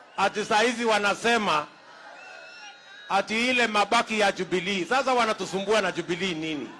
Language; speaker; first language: Swahili; non-native, local second language; Kikuyu